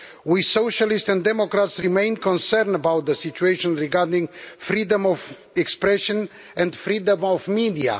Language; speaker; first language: English; non-native, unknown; Romanian